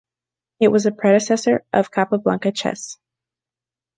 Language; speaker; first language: English; native; English